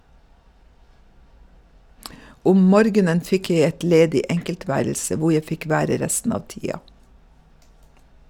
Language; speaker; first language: Norwegian; native; Norwegian